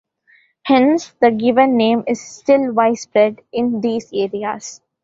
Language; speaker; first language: English; non-native, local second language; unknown